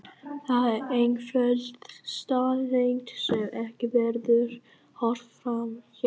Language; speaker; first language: Icelandic; non-native, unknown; Vietnamese